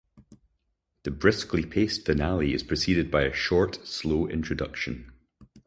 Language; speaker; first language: English; native; English